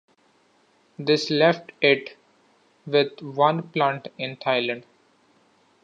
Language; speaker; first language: English; non-native, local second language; Marathi